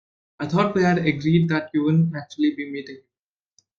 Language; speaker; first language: English; non-native, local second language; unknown